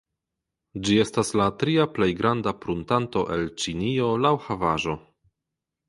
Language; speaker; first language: Esperanto; non-native, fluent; Polish